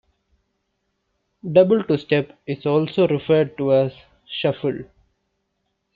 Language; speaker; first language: English; non-native, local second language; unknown